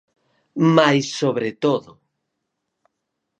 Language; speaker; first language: Galician; native; Galician